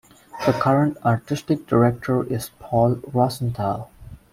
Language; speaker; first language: English; non-native, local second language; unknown